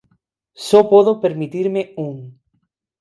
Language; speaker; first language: Galician; non-native, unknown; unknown